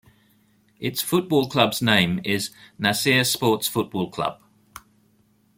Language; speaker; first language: English; native; English